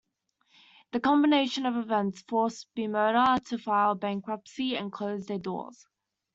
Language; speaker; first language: English; native; English